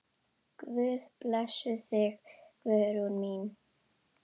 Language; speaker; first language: Icelandic; non-native, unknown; Indonesian